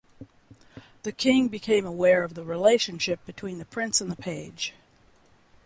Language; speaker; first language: English; native; English